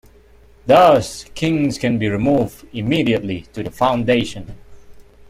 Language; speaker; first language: English; non-native, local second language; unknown